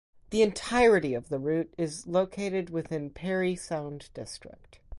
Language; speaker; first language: English; native; English